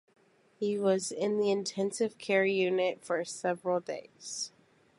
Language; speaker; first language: English; native; English